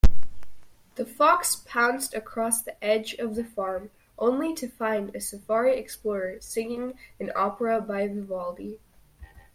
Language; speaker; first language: English; native; English